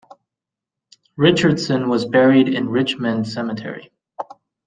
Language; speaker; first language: English; native; English